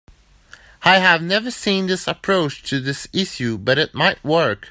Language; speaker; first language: English; native; English